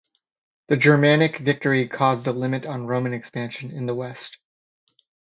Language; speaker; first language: English; native; English